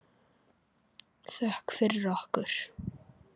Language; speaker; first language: Icelandic; native; Icelandic